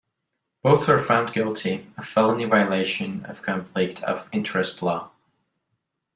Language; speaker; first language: English; non-native, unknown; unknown